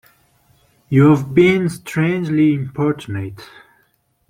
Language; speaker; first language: English; non-native, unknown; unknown